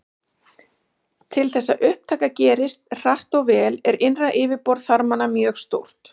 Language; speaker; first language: Icelandic; native; Icelandic